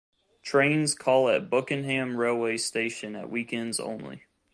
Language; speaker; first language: English; native; English